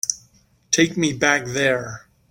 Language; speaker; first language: English; native; English